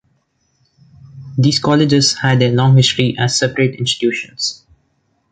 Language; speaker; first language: English; non-native, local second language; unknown